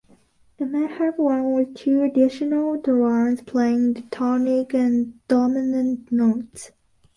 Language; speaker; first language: English; non-native, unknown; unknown